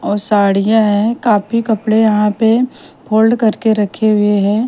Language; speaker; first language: Hindi; non-native, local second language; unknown